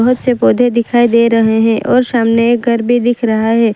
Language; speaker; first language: Hindi; non-native, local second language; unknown